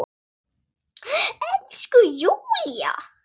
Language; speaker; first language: Icelandic; non-native, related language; Swedish